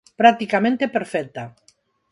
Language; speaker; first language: Galician; non-native, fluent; Spanish